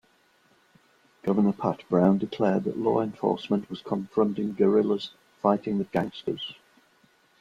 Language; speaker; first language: English; non-native, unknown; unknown